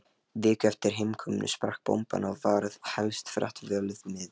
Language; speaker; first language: Icelandic; non-native, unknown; Lithuanian